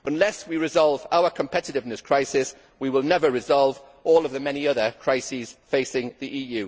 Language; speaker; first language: English; native; English